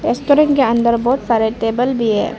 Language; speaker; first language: Hindi; early bilingual, other home language; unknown